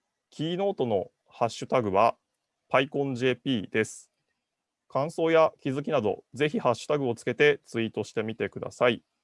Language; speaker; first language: Japanese; native; Japanese